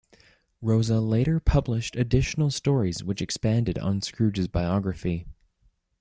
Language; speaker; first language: English; native; English